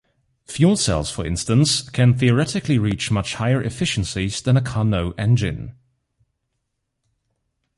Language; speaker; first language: English; non-native, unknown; German